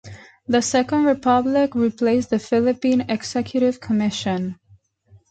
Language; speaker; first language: English; non-native, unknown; Spanish